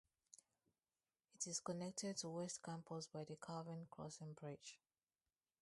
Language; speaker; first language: English; non-native, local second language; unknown